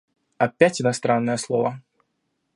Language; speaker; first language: Russian; native; Russian